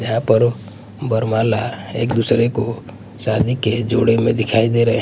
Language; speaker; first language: Hindi; non-native, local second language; Punjabi